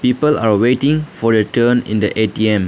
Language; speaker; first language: English; non-native, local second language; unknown